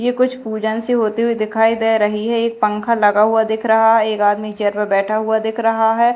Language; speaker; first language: Hindi; native; Hindi